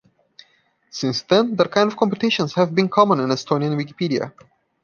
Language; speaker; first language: English; non-native, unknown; Portuguese